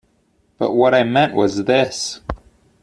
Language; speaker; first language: English; native; English